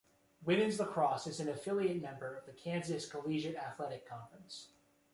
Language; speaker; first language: English; native; English